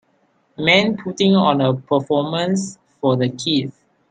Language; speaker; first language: English; non-native, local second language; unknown